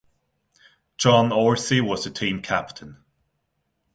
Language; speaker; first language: English; non-native, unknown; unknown